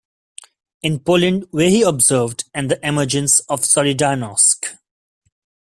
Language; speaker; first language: English; non-native, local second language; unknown